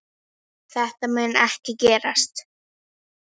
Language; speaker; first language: Icelandic; native; Icelandic